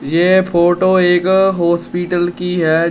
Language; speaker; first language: Hindi; native; Hindi